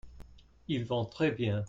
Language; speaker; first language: French; non-native, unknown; English